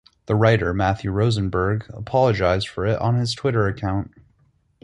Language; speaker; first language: English; native; English